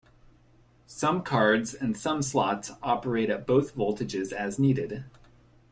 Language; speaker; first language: English; native; English